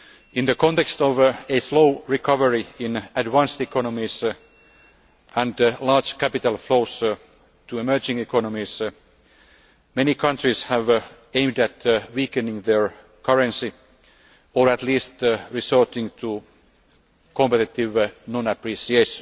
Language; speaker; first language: English; non-native, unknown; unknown